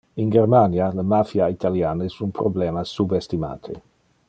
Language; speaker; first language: Interlingua; non-native, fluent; Dutch